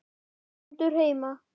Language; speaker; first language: Icelandic; native; Icelandic